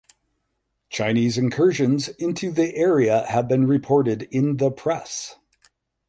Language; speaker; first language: English; native; English